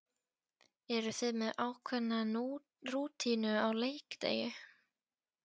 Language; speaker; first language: Icelandic; non-native, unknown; Polish